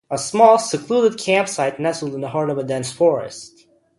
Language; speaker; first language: English; native; English